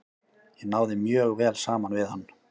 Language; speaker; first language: Icelandic; native; Icelandic